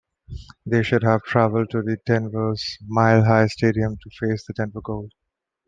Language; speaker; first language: English; non-native, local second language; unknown